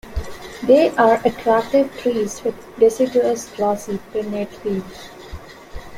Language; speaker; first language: English; non-native, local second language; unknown